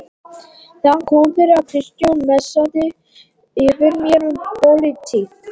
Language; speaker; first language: Icelandic; non-native, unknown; Latvian